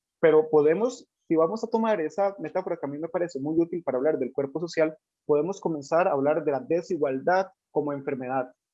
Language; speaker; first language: Spanish; native; Spanish